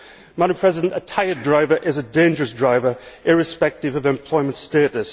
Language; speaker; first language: English; native; English